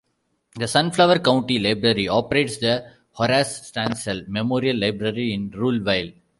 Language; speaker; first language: English; non-native, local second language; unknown